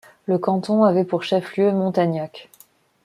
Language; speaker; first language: French; non-native, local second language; Malagasy